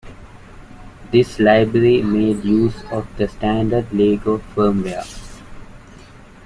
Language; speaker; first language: English; native; English